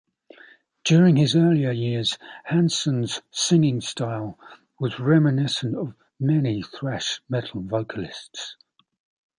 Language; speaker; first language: English; native; English